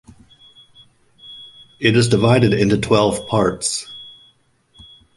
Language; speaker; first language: English; native; English